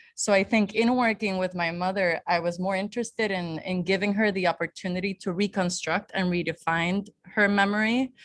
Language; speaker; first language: English; non-native, local second language; Spanish